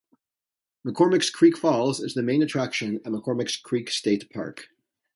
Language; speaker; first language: English; native; English